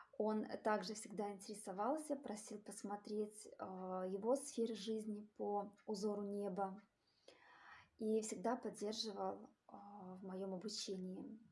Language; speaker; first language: Russian; native; Russian